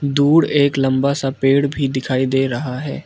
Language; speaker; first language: Hindi; non-native, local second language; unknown